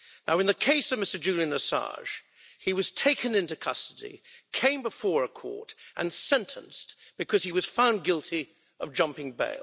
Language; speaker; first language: English; native; English